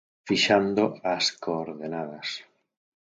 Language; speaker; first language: Galician; native; Galician